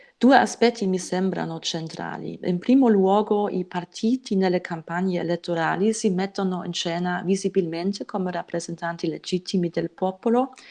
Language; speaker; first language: Italian; non-native, fluent; German